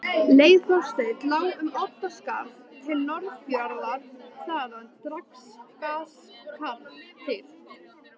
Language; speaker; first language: Icelandic; native; Icelandic